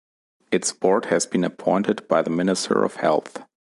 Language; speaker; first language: English; non-native, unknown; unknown